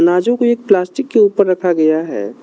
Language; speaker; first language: Hindi; non-native, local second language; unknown